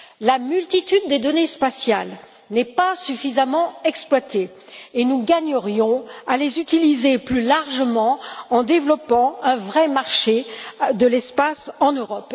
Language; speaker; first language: French; native; French